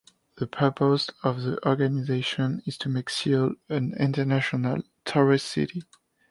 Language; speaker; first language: English; non-native, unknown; French